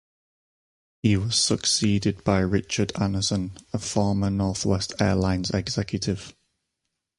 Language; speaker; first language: English; native; English